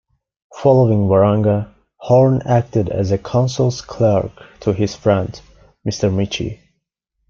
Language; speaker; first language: English; non-native, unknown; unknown